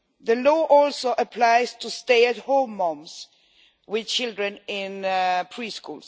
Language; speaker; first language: English; non-native, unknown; Swedish